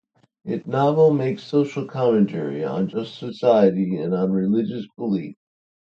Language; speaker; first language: English; native; English